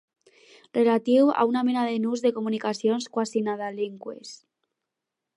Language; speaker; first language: Catalan; non-native, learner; Spanish